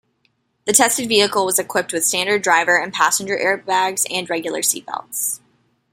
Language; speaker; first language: English; native; English